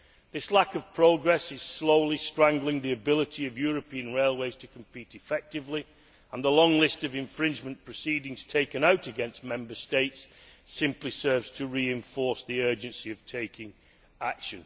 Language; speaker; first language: English; native; English